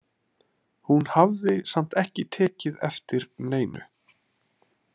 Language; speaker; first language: Icelandic; native; Icelandic